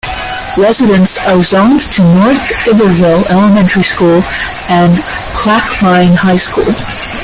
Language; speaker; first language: English; native; English